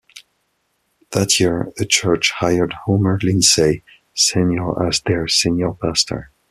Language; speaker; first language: English; non-native, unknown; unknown